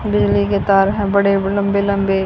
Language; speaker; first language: Hindi; native; Hindi